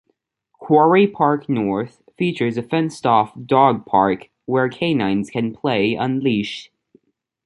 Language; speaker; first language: English; native; English